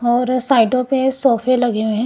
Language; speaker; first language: Hindi; non-native, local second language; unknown